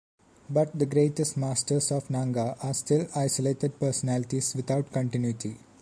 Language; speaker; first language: English; non-native, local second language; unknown